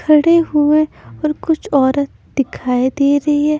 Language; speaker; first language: Hindi; non-native, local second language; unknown